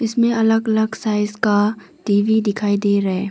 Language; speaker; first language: Hindi; non-native, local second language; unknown